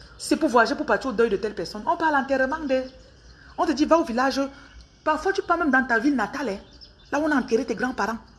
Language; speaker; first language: French; non-native, local second language; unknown